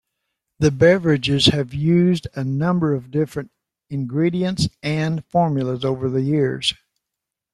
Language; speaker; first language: English; native; English